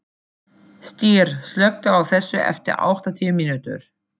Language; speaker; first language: Icelandic; non-native, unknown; German